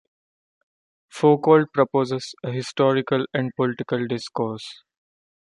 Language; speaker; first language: English; non-native, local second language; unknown